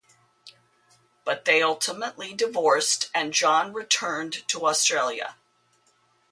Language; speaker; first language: English; native; English